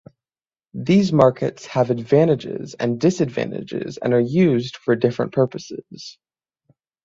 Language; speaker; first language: English; native; English